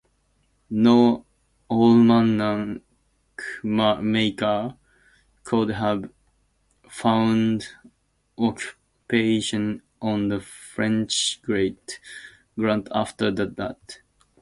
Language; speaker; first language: English; native; English